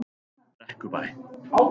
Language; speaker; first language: Icelandic; native; Icelandic